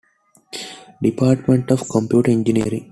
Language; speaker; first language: English; non-native, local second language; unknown